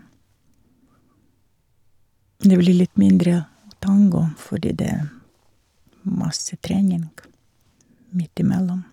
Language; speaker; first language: Norwegian; non-native, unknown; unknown